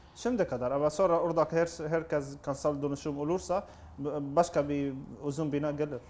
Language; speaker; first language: Turkish; non-native, learner; Arabic